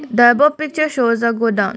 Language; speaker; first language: English; non-native, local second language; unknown